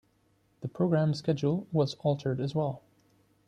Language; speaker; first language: English; non-native, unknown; German